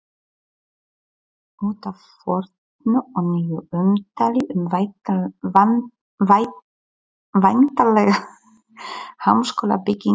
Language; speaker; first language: Icelandic; non-native, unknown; Polish